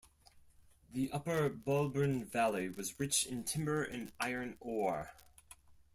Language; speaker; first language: English; non-native, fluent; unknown